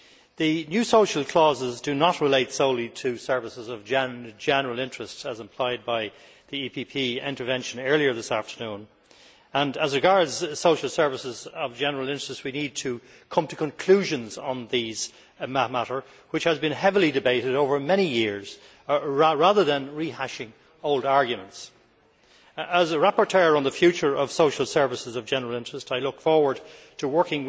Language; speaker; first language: English; native; English